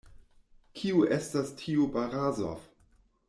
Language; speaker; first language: Esperanto; non-native, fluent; German